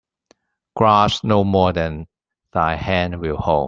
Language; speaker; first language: English; non-native, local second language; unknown